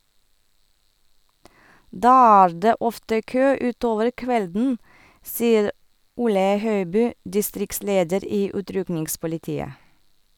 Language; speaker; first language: Norwegian; non-native, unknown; Russian